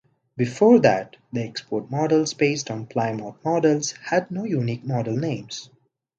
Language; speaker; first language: English; non-native, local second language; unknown